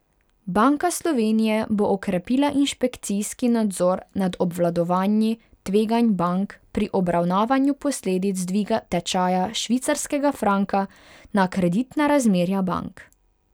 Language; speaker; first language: Slovenian; non-native, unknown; Hungarian